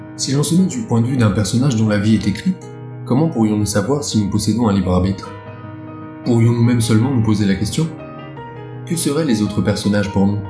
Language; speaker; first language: French; native; French